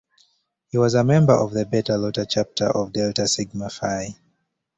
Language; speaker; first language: English; native; English